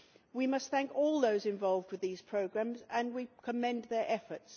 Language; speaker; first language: English; native; English